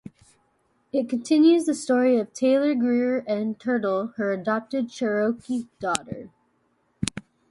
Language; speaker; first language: English; native; English